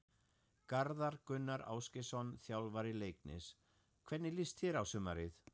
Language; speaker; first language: Icelandic; non-native, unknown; German